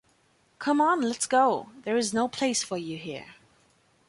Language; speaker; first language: English; non-native, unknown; German